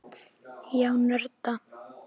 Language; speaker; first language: Icelandic; native; Icelandic